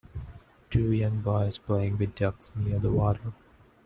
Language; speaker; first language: English; non-native, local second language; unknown